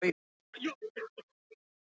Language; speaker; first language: Icelandic; non-native, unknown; English